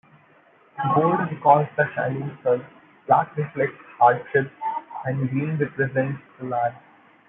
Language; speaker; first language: English; non-native, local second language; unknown